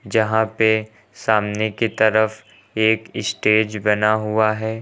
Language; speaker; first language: Hindi; native; Hindi